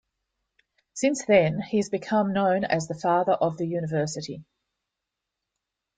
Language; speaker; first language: English; native; English